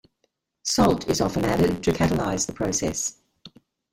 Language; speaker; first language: English; native; English